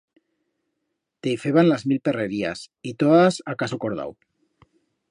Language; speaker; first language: Aragonese; native; Aragonese